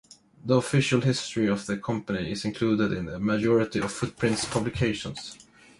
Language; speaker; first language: English; non-native, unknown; Swedish